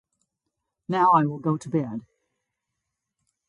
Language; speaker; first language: English; native; English